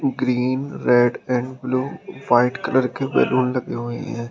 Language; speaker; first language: Hindi; native; Hindi